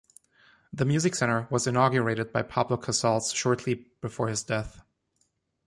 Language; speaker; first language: English; non-native, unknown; German